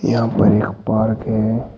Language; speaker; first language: Hindi; native; Hindi